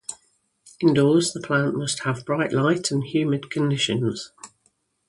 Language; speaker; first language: English; native; English